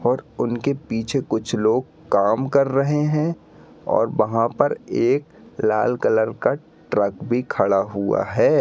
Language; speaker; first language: Hindi; native; Hindi